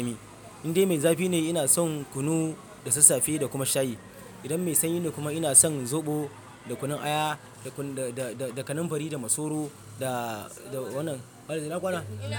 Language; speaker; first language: Hausa; non-native, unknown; Yoruba